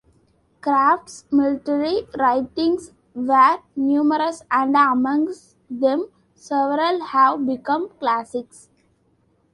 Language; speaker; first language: English; non-native, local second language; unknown